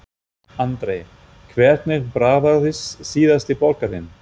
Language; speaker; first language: Icelandic; non-native, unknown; German